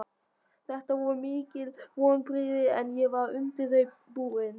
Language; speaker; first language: Icelandic; non-native, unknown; German